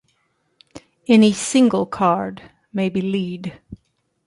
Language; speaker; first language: English; native; English